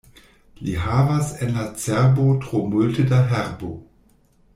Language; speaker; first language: Esperanto; non-native, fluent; German